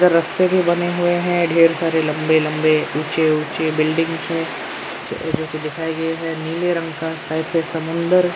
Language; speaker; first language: Hindi; early bilingual, other home language; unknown